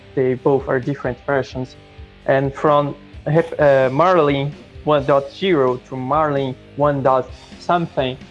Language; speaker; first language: English; non-native, fluent; Portuguese